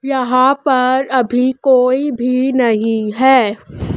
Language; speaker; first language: Hindi; native; Hindi